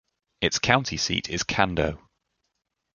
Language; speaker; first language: English; native; English